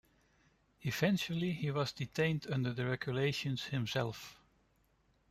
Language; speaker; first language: English; non-native, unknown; Dutch